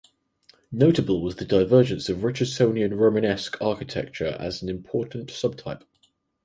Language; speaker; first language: English; native; English